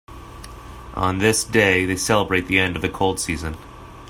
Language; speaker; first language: English; native; English